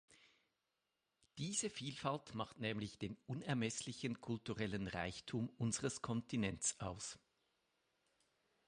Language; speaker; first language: German; native; German